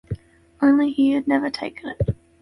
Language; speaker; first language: English; native; English